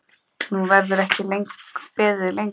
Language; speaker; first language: Icelandic; native; Icelandic